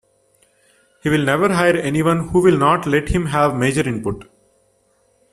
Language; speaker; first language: English; non-native, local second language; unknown